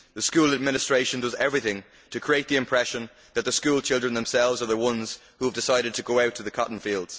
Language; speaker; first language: English; native; English